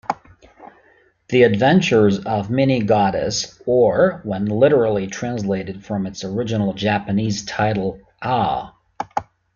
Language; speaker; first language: English; native; English